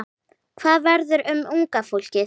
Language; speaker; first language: Icelandic; native; Icelandic